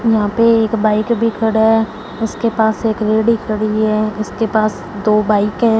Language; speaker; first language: Hindi; non-native, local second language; Punjabi